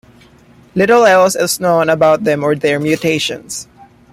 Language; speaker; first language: English; non-native, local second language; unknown